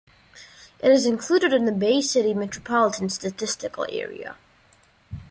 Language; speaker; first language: English; non-native, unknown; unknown